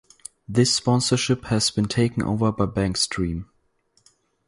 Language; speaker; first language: English; non-native, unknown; German